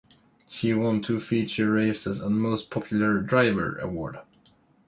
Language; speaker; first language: English; non-native, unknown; Swedish